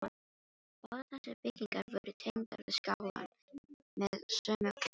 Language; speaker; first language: Icelandic; non-native, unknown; Filipino